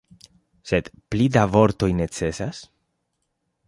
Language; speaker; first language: Esperanto; non-native, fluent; Spanish